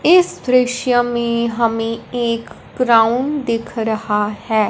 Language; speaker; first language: Hindi; non-native, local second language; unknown